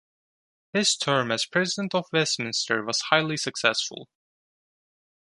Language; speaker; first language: English; non-native, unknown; Turkish